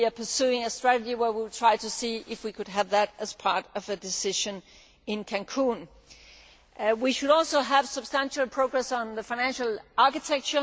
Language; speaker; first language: English; non-native, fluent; Danish